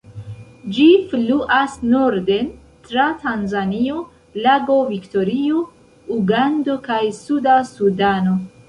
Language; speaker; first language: Esperanto; non-native, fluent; Central Kurdish